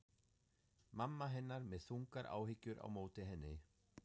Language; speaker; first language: Icelandic; non-native, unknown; German